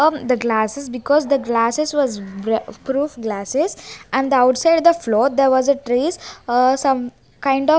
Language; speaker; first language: English; non-native, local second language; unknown